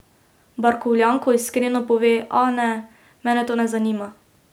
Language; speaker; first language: Slovenian; native; Slovenian